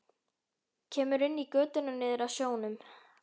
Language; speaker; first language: Icelandic; native; Icelandic